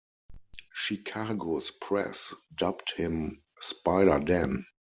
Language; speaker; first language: English; non-native, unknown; German